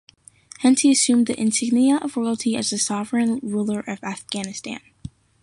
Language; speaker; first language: English; native; English